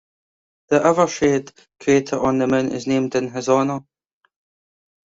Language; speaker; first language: English; native; English